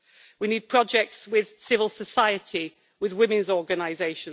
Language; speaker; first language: English; native; English